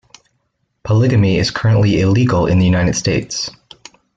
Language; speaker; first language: English; native; English